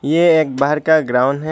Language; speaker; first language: Hindi; non-native, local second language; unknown